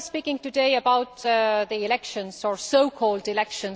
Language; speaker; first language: English; non-native, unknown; Estonian